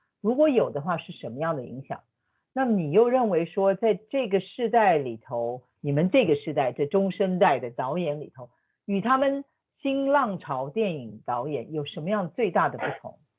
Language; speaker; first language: Chinese; native; Chinese